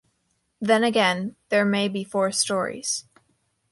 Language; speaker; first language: English; native; English